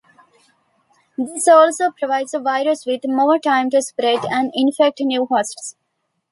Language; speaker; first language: English; non-native, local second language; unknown